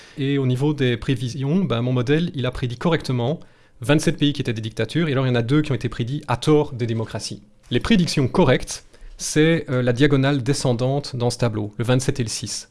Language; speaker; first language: French; native; French